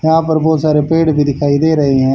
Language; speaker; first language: Hindi; native; Hindi